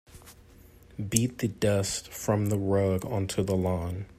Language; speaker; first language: English; native; English